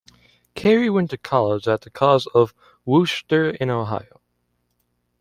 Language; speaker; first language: English; native; English